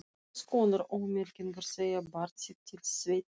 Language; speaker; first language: Icelandic; non-native, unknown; Russian